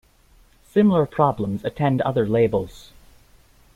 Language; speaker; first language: English; native; English